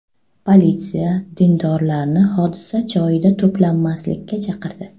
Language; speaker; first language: Uzbek; native; Uzbek